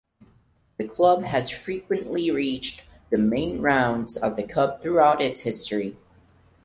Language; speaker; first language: English; non-native, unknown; Portuguese